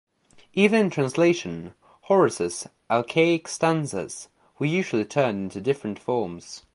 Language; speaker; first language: English; native; English